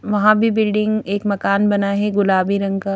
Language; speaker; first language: Hindi; native; Hindi